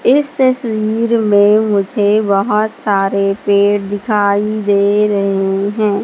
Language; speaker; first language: Hindi; native; Hindi